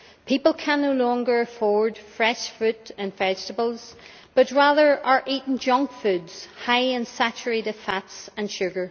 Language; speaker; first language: English; native; English